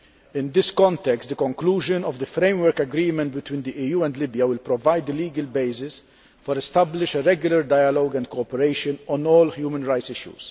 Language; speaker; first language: English; non-native, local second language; Maltese